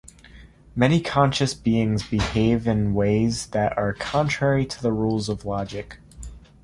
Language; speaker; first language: English; native; English